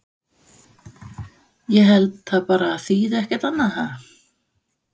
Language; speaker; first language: Icelandic; non-native, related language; Danish